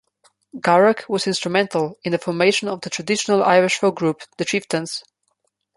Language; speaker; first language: English; non-native, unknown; Slovenian